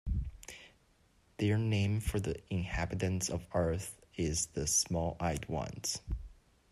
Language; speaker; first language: English; non-native, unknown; Chinese